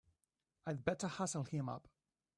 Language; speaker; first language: English; native; English